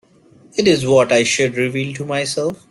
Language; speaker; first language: English; non-native, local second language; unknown